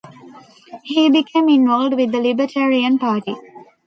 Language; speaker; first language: English; non-native, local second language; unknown